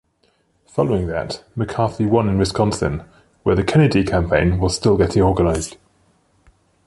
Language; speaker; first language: English; native; English